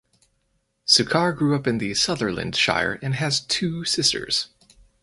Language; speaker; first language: English; native; English